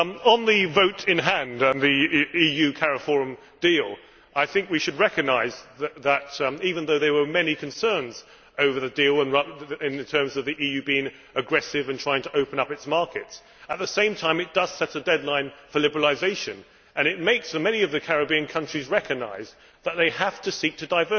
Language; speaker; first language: English; native; English